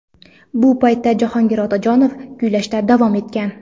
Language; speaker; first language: Uzbek; non-native, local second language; Kara-Kalpak